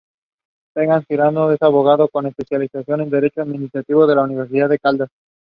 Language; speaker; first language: English; non-native, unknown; Spanish